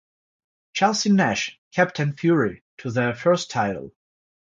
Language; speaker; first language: English; non-native, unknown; Georgian